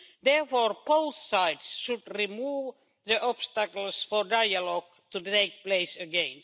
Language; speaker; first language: English; non-native, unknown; Finnish